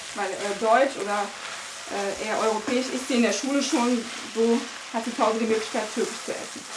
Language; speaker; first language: German; early bilingual, other home language; Turkish